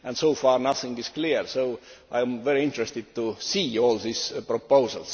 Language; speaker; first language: English; non-native, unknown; Estonian